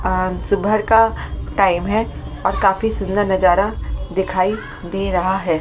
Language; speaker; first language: Hindi; native; Hindi